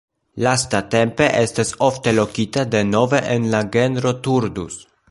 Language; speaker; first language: Esperanto; non-native, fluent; Polish